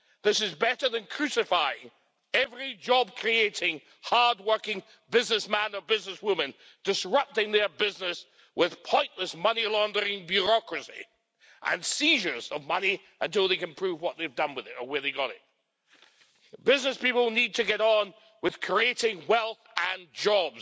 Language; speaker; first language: English; native; English